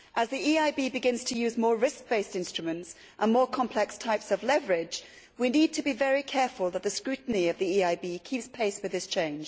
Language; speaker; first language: English; native; English